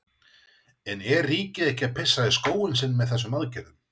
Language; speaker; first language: Icelandic; native; Icelandic